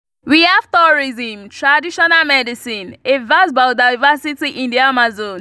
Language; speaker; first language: English; non-native, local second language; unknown